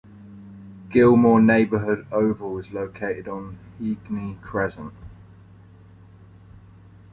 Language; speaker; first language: English; native; English